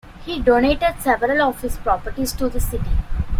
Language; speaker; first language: English; non-native, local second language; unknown